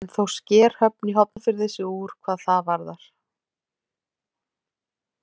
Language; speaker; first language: Icelandic; native; Icelandic